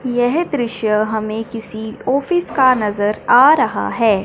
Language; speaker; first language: Hindi; non-native, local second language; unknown